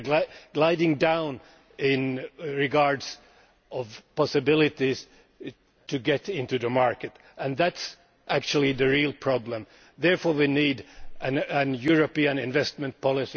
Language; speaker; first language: English; non-native, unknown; Finnish